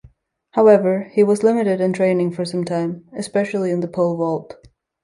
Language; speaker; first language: English; native; English